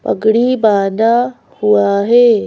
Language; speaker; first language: Hindi; native; Hindi